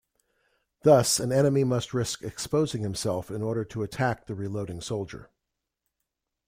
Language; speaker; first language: English; native; English